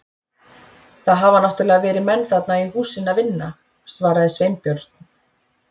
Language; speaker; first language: Icelandic; native; Icelandic